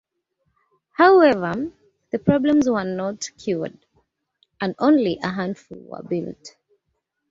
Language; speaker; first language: English; native; English